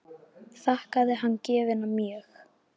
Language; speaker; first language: Icelandic; native; Icelandic